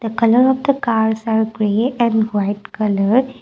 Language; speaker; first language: English; non-native, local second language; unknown